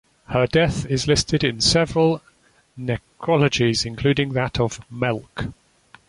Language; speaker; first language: English; native; English